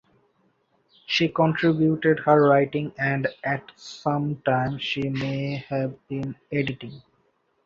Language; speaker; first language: English; non-native, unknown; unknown